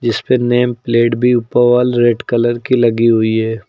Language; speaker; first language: Hindi; native; Hindi